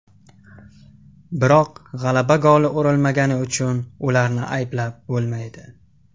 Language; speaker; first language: Uzbek; non-native, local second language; Tajik